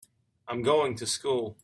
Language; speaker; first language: English; native; English